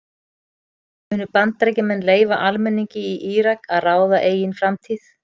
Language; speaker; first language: Icelandic; native; Icelandic